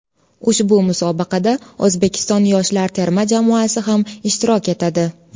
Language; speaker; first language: Uzbek; native; Uzbek